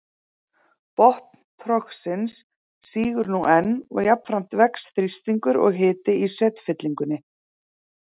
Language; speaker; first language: Icelandic; native; Icelandic